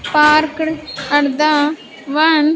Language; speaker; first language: English; non-native, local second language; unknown